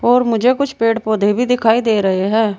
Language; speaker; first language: Hindi; native; Hindi